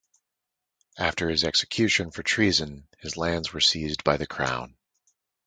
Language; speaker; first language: English; native; English